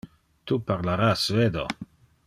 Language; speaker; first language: Interlingua; non-native, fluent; Dutch